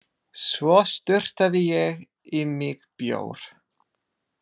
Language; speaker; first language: Icelandic; non-native, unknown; English